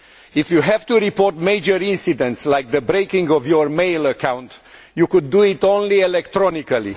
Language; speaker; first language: English; non-native, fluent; Romanian